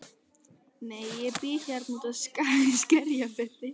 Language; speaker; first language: Icelandic; native; Icelandic